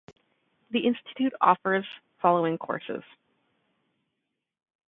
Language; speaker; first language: English; native; English